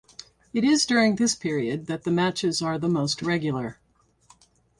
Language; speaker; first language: English; native; English